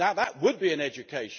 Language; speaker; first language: English; native; English